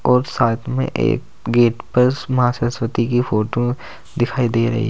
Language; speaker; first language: Hindi; native; Hindi